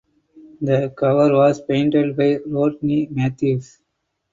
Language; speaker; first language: English; non-native, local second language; Tamil